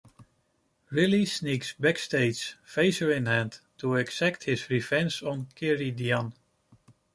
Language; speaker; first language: English; non-native, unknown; Dutch